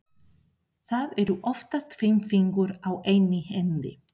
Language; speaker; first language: Icelandic; non-native, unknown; Spanish